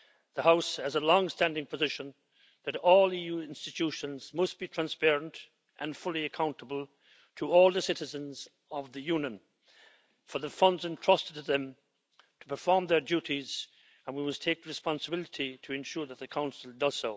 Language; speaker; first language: English; native; English